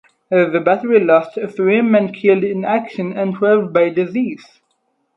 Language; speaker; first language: English; non-native, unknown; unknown